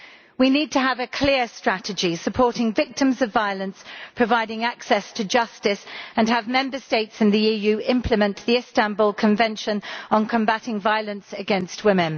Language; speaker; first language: English; native; English